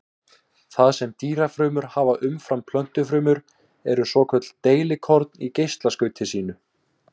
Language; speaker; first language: Icelandic; native; Icelandic